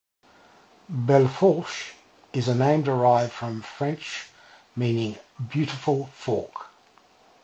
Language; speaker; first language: English; native; English